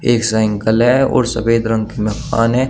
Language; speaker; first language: Hindi; native; Hindi